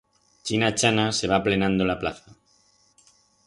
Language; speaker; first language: Aragonese; non-native, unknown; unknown